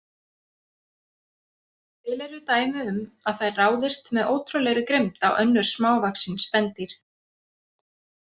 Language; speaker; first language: Icelandic; native; Icelandic